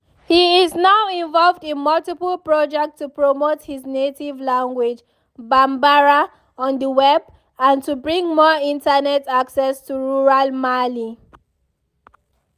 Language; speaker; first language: English; non-native, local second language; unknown